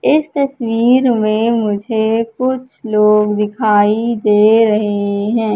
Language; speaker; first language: Hindi; native; Hindi